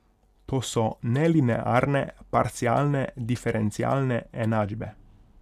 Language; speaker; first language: Slovenian; non-native, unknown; Hungarian